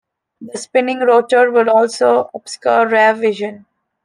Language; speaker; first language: English; non-native, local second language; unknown